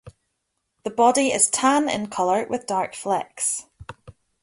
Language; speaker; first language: English; native; English